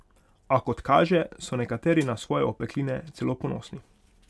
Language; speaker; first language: Slovenian; non-native, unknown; Hungarian